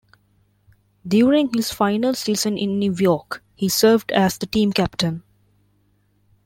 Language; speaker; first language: English; non-native, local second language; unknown